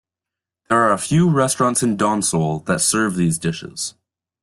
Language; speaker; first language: English; native; English